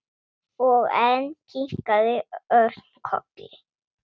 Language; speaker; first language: Icelandic; non-native, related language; Swedish